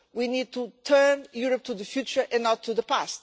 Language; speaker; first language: English; non-native, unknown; Portuguese